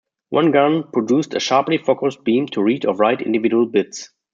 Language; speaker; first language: English; non-native, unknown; German